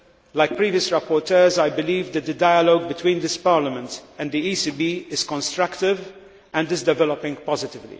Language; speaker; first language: English; non-native, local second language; Maltese